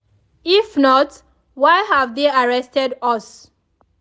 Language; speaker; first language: English; non-native, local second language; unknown